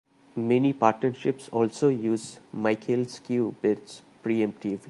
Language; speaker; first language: English; non-native, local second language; Malayalam